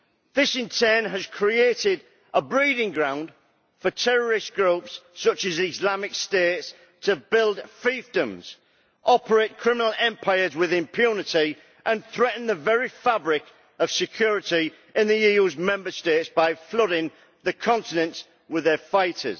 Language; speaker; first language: English; native; English